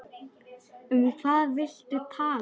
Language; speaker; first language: Icelandic; non-native, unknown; Polish